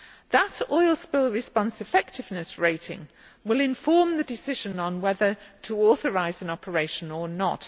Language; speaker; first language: English; native; English